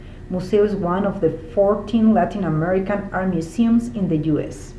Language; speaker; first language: English; non-native, learner; Spanish